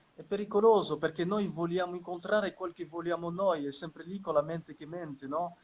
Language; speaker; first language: Italian; non-native, fluent; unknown